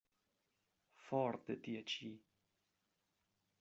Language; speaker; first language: Esperanto; non-native, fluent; Spanish